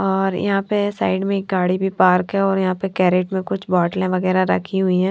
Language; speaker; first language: Hindi; non-native, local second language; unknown